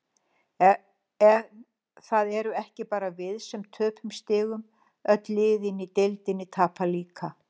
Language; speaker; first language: Icelandic; native; Icelandic